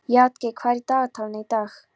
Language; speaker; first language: Icelandic; non-native, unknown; Polish